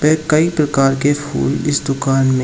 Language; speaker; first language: Hindi; native; Hindi